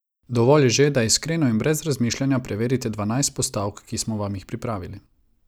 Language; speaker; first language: Slovenian; non-native, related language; Croatian